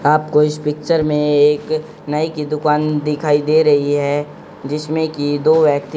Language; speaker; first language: Hindi; native; Hindi